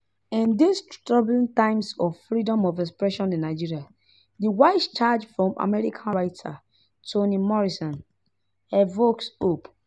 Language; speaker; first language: English; non-native, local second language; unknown